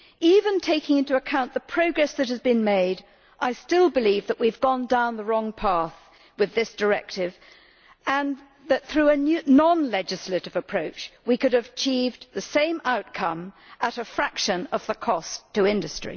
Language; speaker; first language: English; native; English